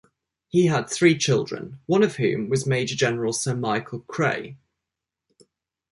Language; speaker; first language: English; native; English